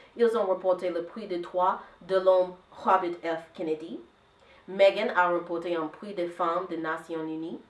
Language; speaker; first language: French; non-native, fluent; English